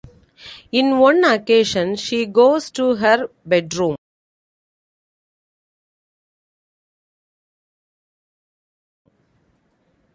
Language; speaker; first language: English; non-native, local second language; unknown